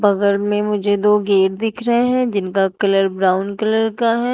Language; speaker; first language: Hindi; native; Hindi